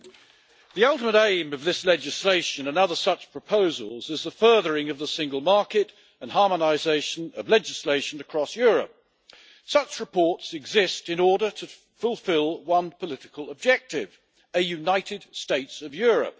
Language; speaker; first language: English; native; English